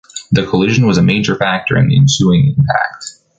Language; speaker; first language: English; native; English